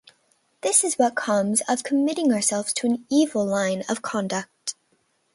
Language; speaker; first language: English; native; English